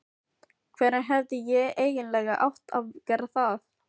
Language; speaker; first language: Icelandic; non-native, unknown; Filipino